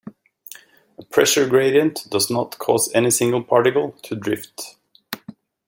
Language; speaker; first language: English; native; English